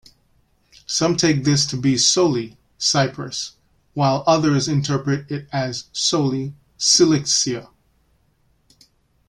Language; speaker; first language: English; native; English